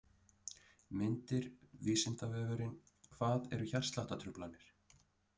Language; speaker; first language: Icelandic; native; Icelandic